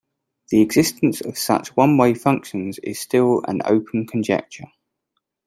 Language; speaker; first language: English; native; English